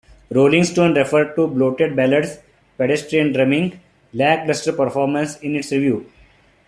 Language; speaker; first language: English; non-native, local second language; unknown